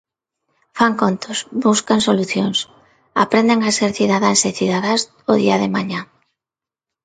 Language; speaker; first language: Galician; non-native, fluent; Spanish